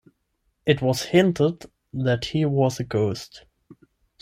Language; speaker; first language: English; non-native, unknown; German